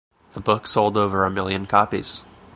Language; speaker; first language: English; native; English